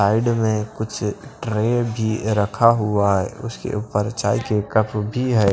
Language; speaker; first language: Hindi; non-native, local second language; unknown